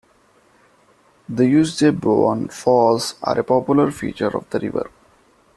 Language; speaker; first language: English; non-native, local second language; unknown